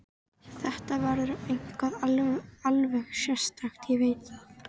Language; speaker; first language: Icelandic; native; Icelandic